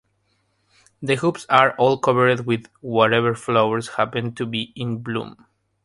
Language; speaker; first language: English; non-native, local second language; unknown